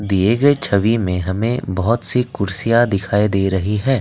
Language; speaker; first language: Hindi; non-native, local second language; Assamese